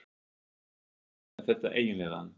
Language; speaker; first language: Icelandic; non-native, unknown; German